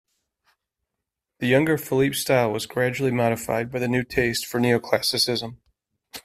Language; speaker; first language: English; native; English